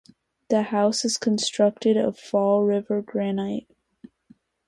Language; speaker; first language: English; native; English